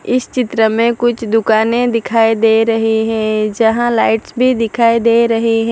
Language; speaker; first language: Hindi; non-native, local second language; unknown